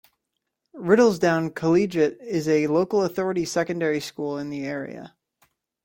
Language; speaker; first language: English; native; English